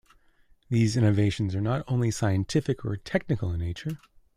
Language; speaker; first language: English; native; English